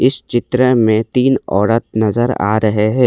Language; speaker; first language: Hindi; non-native, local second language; Assamese